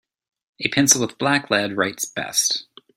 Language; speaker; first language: English; native; English